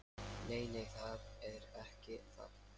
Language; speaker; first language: Icelandic; non-native, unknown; Lithuanian